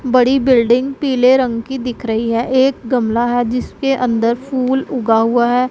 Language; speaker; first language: Hindi; non-native, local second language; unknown